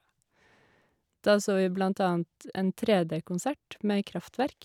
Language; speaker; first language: Norwegian; native; Norwegian